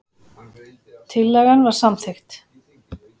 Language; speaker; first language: Icelandic; native; Icelandic